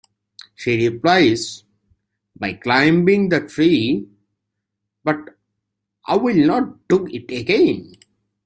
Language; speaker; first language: English; native; English